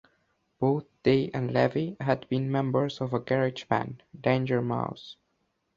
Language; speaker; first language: English; non-native, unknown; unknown